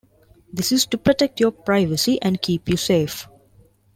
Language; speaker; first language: English; non-native, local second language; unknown